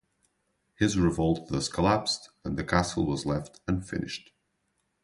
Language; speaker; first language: English; non-native, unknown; Portuguese